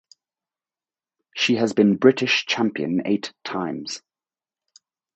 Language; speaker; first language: English; native; English